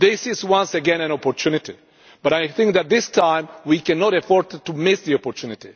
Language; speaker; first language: English; non-native, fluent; Czech